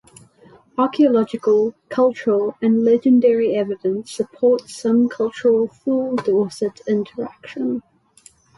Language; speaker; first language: English; native; English